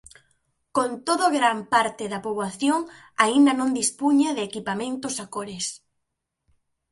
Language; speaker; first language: Galician; native; Galician